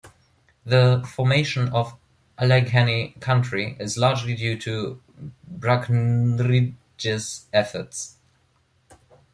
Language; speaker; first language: English; non-native, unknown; German